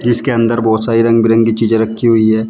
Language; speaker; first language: Hindi; native; Hindi